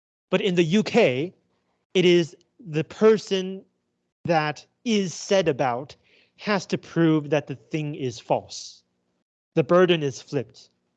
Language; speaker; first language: English; non-native, fluent; Chinese